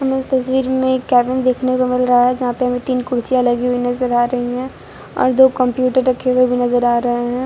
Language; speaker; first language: Hindi; non-native, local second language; Gujarati